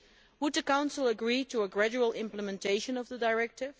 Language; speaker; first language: English; non-native, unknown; Dutch